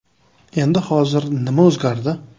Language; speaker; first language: Uzbek; native; Uzbek